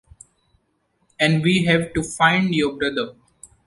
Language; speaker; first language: English; non-native, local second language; Marathi